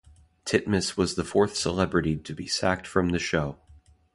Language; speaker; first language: English; native; English